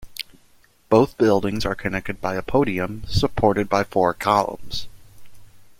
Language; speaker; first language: English; native; English